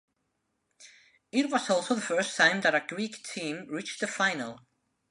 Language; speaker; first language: English; non-native, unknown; Spanish